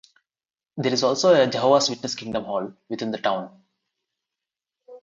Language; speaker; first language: English; non-native, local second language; Telugu